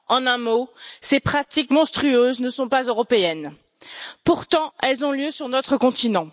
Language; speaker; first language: French; native; French